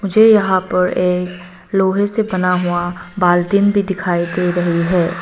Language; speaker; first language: Hindi; non-native, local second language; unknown